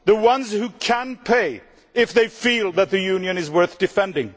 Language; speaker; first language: English; non-native, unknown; Swedish